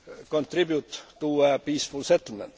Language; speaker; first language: English; non-native, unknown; Estonian